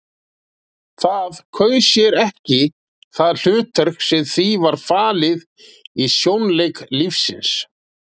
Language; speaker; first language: Icelandic; native; Icelandic